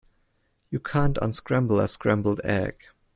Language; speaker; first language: English; non-native, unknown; German